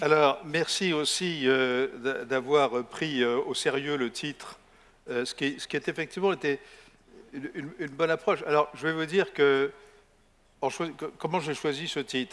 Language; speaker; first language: French; native; French